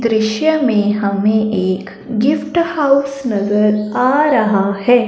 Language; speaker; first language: Hindi; non-native, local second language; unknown